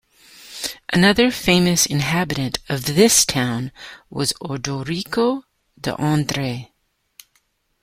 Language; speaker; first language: English; native; English